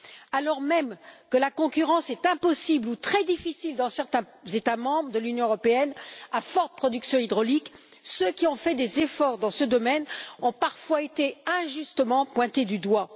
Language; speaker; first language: French; native; French